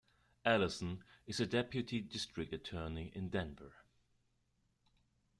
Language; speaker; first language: English; non-native, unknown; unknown